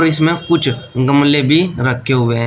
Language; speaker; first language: Hindi; native; Hindi